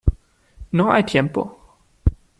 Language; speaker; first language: Spanish; non-native, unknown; German